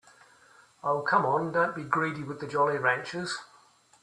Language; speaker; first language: English; native; English